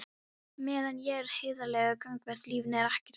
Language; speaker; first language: Icelandic; non-native, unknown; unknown